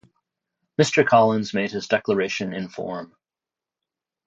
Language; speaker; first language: English; native; English